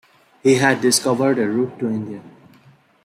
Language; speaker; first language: English; non-native, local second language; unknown